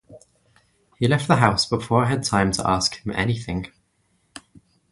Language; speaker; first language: English; native; English